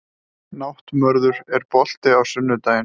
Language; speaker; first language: Icelandic; native; Icelandic